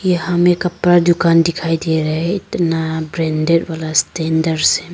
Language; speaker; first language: Hindi; non-native, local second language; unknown